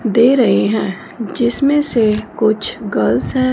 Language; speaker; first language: Hindi; non-native, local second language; Punjabi